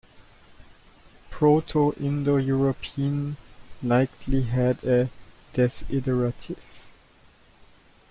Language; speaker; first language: English; non-native, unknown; German